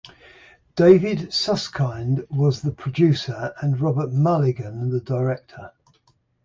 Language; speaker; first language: English; native; English